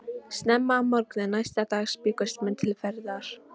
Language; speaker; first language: Icelandic; non-native, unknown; Polish